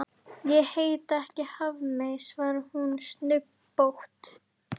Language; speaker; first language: Icelandic; native; Icelandic